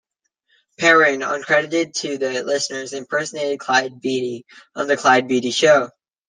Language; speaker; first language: English; native; English